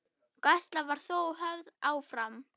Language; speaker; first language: Icelandic; non-native, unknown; German